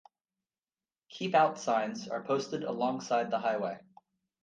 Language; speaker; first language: English; native; English